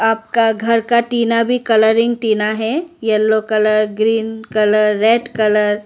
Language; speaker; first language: Hindi; non-native, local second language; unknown